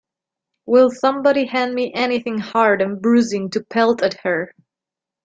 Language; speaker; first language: English; non-native, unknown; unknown